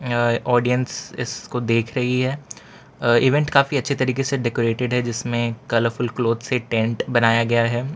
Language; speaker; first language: Hindi; non-native, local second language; Gujarati